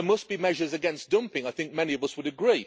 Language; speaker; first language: English; native; English